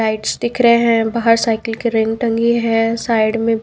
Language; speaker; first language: Hindi; non-native, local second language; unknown